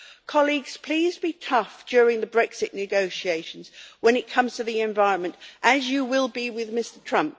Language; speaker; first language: English; native; English